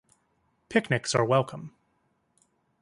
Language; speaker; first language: English; native; English